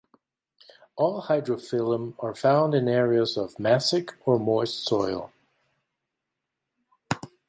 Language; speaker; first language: English; native; English